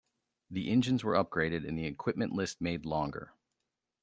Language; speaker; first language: English; native; English